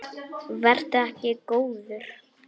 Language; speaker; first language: Icelandic; non-native, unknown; Polish